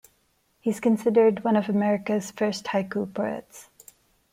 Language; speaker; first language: English; non-native, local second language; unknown